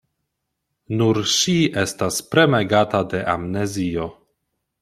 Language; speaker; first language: Esperanto; non-native, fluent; Polish